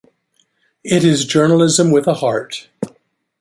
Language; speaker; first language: English; native; English